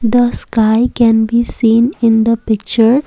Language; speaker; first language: English; non-native, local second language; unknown